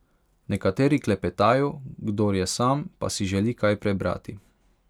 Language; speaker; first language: Slovenian; non-native, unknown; Hungarian